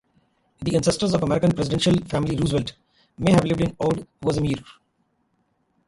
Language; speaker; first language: English; non-native, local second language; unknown